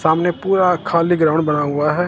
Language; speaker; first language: Hindi; non-native, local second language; Punjabi